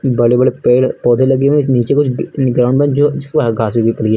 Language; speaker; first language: Hindi; native; Hindi